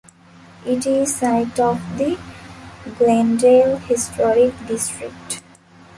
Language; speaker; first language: English; non-native, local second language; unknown